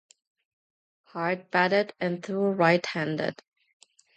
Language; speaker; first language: English; non-native, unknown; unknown